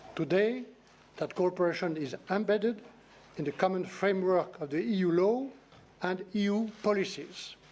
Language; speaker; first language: English; non-native, fluent; French